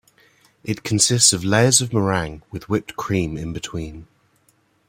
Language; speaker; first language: English; native; English